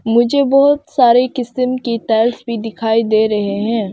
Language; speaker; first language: Hindi; non-native, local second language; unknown